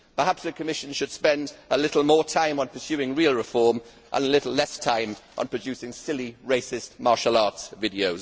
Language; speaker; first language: English; native; English